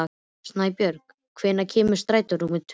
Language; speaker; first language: Icelandic; native; Icelandic